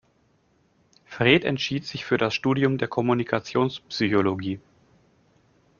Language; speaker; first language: German; native; German